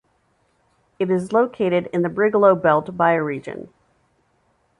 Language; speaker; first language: English; native; English